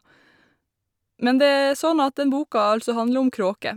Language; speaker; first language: Norwegian; native; Norwegian